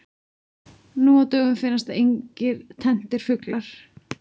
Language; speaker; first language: Icelandic; native; Icelandic